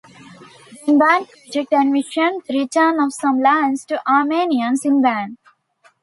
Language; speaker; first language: English; non-native, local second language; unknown